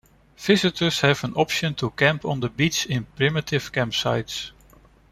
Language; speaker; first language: English; non-native, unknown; Dutch